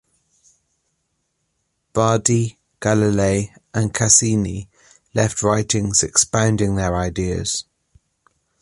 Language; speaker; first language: English; native; English